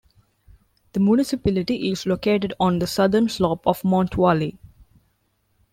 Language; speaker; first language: English; non-native, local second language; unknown